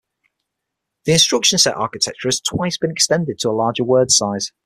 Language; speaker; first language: English; native; English